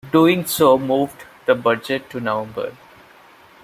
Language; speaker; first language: English; non-native, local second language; Malayalam